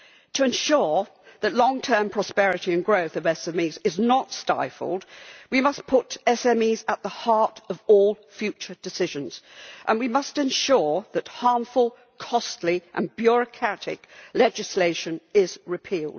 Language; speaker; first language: English; native; English